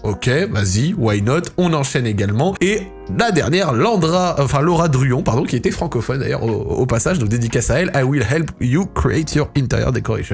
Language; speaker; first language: French; native; French